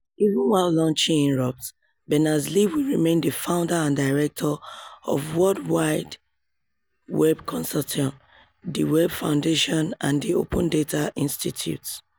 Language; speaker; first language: English; non-native, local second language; Yoruba